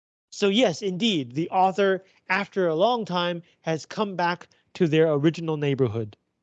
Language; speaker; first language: English; native; English